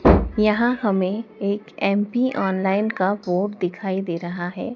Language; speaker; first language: Hindi; native; Hindi